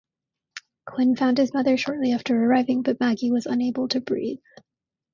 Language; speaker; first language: English; native; English